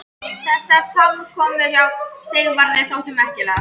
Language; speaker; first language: Icelandic; native; Icelandic